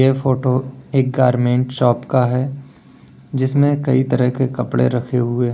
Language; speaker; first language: Hindi; native; Hindi